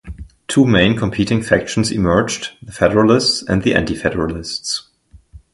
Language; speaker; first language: English; non-native, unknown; German